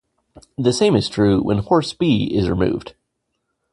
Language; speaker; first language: English; native; English